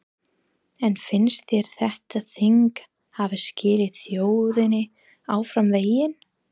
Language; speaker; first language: Icelandic; non-native, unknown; English